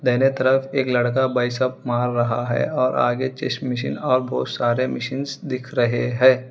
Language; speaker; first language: Hindi; non-native, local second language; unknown